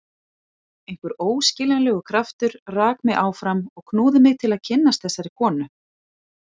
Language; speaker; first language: Icelandic; native; Icelandic